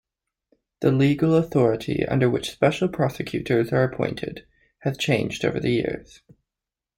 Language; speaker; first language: English; native; English